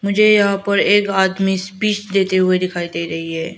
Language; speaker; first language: Hindi; non-native, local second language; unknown